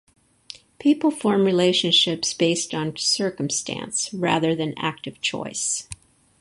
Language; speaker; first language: English; native; English